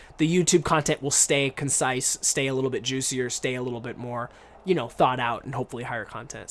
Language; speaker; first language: English; native; English